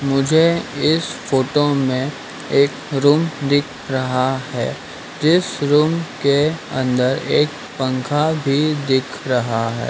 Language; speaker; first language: Hindi; native; Hindi